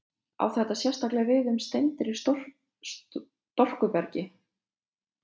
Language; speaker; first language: Icelandic; non-native, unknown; Lithuanian